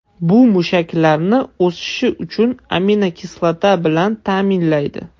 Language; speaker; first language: Uzbek; non-native, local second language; Russian